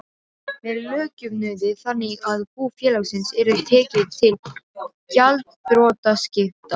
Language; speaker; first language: Icelandic; non-native, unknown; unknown